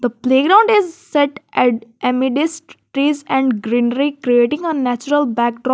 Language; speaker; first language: English; non-native, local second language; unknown